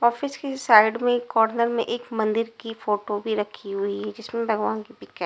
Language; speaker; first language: Hindi; non-native, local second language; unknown